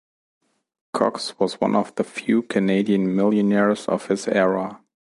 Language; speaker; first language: English; non-native, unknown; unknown